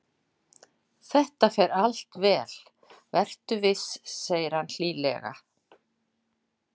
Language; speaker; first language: Icelandic; non-native, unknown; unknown